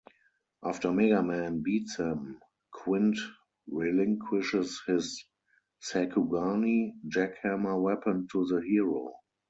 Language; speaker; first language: English; non-native, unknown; German